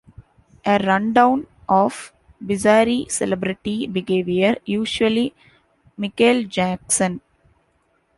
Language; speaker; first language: English; non-native, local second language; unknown